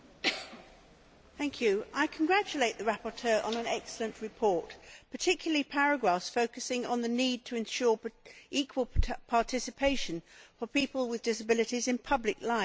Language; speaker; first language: English; native; English